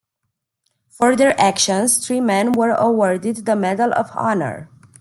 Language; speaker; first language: English; non-native, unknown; Romanian